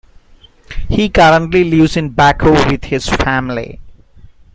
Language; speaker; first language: English; non-native, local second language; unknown